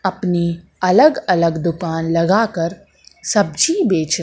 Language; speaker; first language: Hindi; native; Hindi